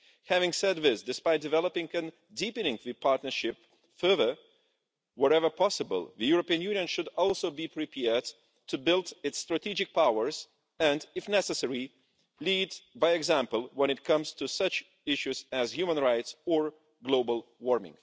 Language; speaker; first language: English; non-native, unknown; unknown